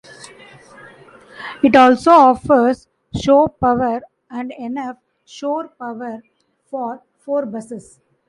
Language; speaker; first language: English; non-native, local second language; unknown